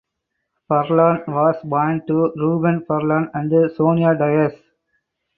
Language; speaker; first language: English; non-native, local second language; Tamil